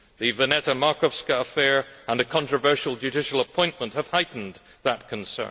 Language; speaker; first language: English; native; English